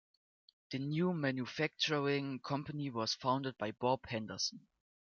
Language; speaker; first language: English; non-native, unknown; German